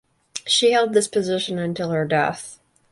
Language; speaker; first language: English; native; English